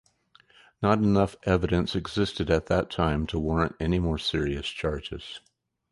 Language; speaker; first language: English; native; English